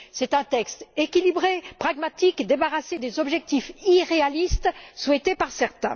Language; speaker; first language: French; native; French